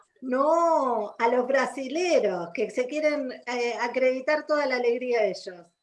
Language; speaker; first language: Spanish; native; Spanish